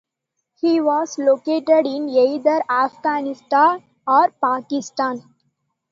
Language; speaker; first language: English; non-native, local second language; Tamil